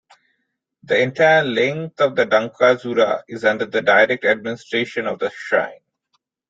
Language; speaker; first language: English; non-native, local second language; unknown